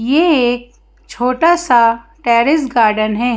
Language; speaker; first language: Hindi; native; Hindi